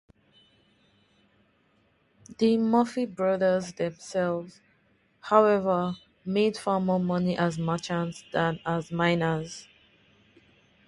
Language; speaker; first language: English; non-native, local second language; Yoruba